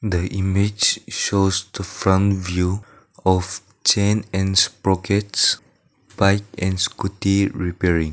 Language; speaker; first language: English; non-native, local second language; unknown